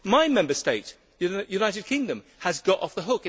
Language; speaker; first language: English; native; English